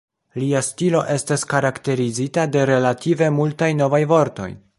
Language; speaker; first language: Esperanto; non-native, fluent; Polish